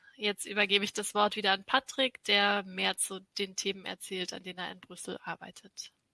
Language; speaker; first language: German; native; German